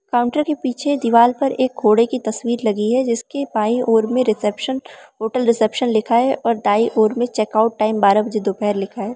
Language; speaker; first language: Hindi; non-native, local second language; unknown